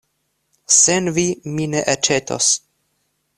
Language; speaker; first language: Esperanto; non-native, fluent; Russian